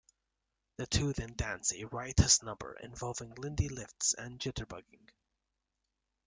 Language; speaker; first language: English; native; English